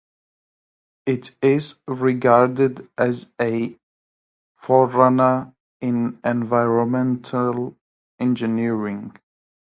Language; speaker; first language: English; non-native, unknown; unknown